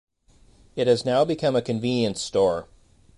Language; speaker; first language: English; native; English